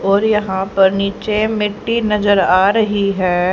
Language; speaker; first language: Hindi; native; Hindi